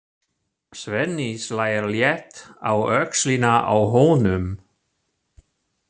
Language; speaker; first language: Icelandic; non-native, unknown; German